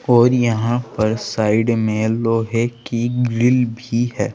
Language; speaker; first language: Hindi; native; Hindi